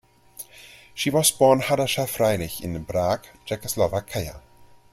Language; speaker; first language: English; non-native, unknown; German